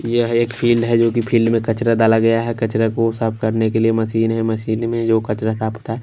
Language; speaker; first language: Hindi; non-native, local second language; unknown